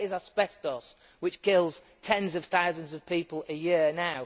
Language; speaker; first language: English; native; English